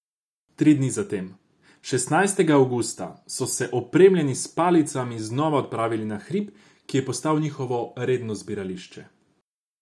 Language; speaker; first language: Slovenian; non-native, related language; Croatian